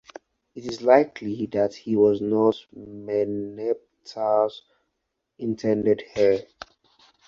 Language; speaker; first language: English; non-native, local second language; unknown